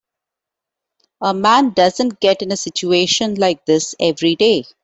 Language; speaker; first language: English; non-native, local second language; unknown